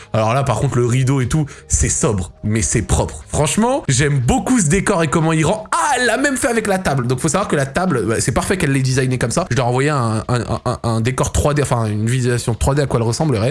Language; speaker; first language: French; native; French